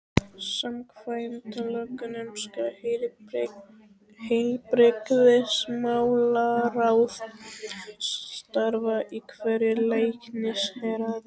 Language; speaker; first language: Icelandic; native; Icelandic